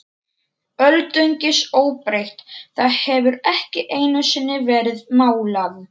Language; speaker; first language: Icelandic; non-native, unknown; Polish